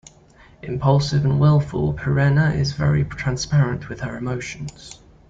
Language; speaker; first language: English; native; English